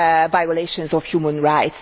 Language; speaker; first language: English; non-native, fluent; Hungarian